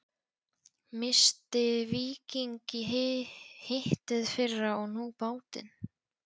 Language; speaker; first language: Icelandic; non-native, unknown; Polish